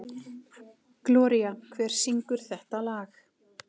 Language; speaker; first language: Icelandic; native; Icelandic